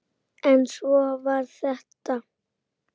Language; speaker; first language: Icelandic; native; Icelandic